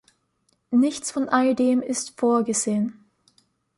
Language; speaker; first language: German; native; German